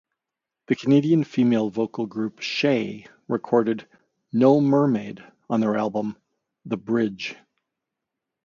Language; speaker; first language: English; native; English